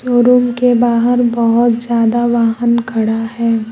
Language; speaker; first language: Hindi; native; Hindi